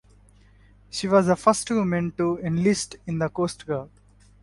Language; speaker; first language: English; non-native, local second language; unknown